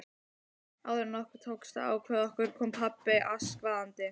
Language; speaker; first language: Icelandic; native; Icelandic